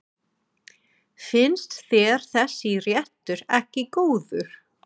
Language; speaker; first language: Icelandic; non-native, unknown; English